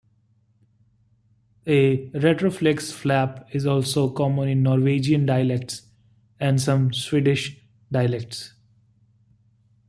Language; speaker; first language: English; non-native, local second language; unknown